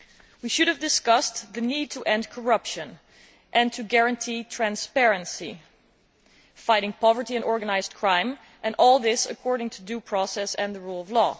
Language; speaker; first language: English; non-native, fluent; Dutch